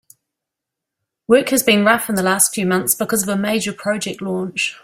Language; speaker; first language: English; native; English